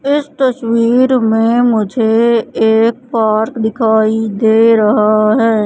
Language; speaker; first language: Hindi; native; Hindi